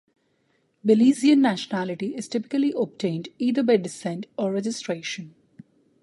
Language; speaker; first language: English; non-native, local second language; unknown